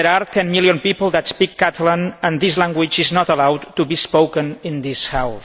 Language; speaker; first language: English; non-native, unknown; Catalan